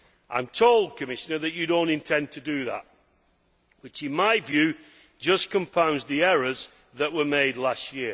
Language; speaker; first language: English; native; English